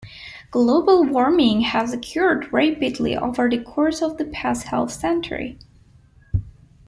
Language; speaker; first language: English; non-native, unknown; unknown